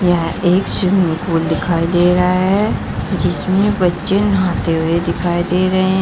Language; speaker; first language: Hindi; native; Hindi